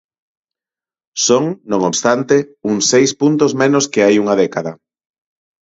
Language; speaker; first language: Galician; non-native, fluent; Spanish